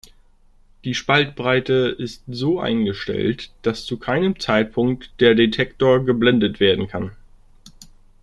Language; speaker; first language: German; native; German